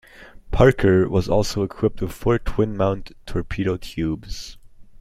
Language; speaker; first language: English; native; English